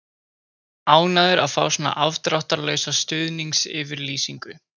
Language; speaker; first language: Icelandic; native; Icelandic